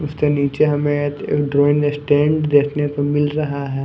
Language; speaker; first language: Hindi; non-native, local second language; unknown